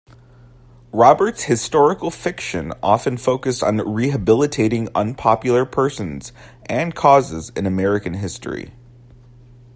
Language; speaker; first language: English; native; English